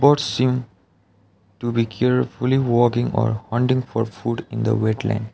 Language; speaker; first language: English; non-native, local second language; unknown